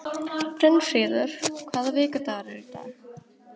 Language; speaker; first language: Icelandic; native; Icelandic